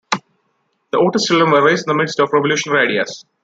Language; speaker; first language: English; non-native, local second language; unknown